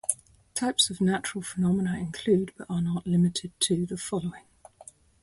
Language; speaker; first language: English; native; English